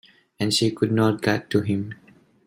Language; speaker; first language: English; non-native, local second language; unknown